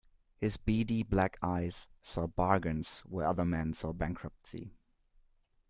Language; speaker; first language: English; non-native, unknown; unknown